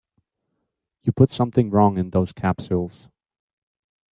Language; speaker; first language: English; native; English